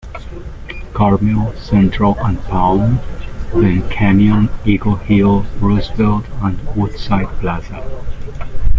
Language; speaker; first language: English; non-native, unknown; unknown